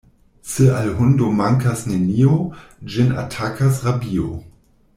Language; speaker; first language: Esperanto; non-native, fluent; German